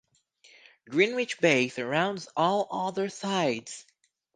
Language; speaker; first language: English; native; English